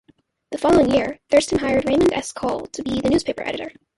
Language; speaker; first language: English; native; English